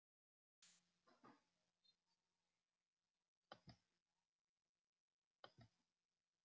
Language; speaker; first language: Icelandic; native; Icelandic